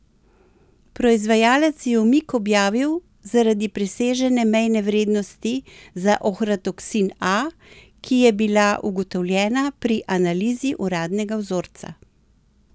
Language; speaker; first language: Slovenian; native; Slovenian